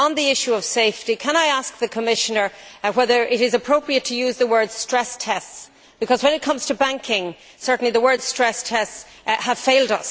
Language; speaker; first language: English; native; English